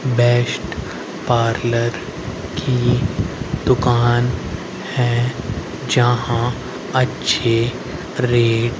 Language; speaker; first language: Hindi; native; Hindi